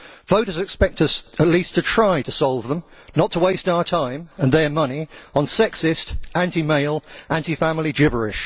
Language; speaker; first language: English; native; English